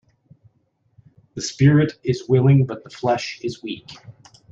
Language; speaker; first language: English; native; English